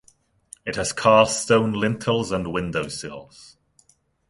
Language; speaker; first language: English; non-native, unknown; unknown